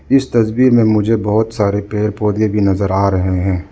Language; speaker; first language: Hindi; non-native, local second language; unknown